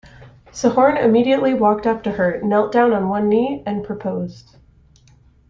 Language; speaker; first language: English; native; English